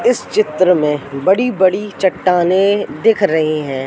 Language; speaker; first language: Hindi; native; Hindi